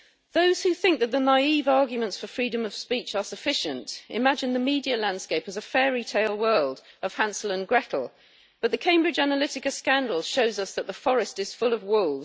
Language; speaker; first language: English; native; English